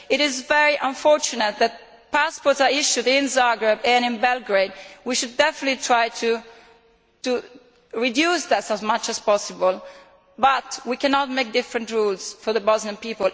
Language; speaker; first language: English; non-native, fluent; Italian